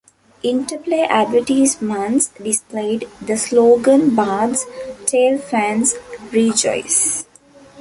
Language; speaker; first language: English; non-native, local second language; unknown